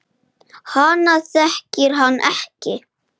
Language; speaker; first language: Icelandic; native; Icelandic